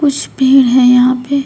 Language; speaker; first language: Hindi; native; Hindi